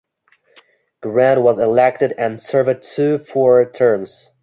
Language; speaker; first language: English; non-native, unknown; Uzbek